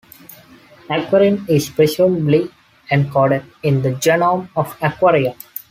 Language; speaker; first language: English; non-native, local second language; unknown